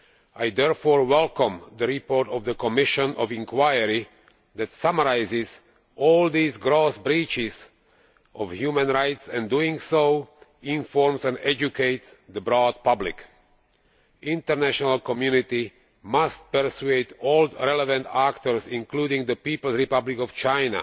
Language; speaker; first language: English; non-native, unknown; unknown